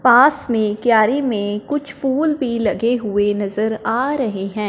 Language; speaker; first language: Hindi; non-native, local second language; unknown